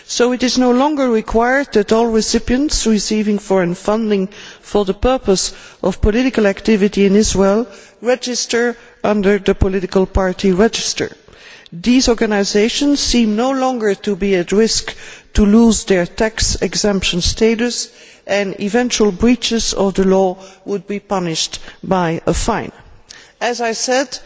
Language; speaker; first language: English; non-native, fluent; Dutch